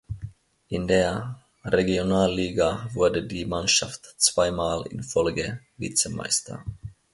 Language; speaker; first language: German; non-native, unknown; Finnish